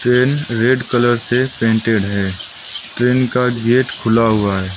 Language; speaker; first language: Hindi; non-native, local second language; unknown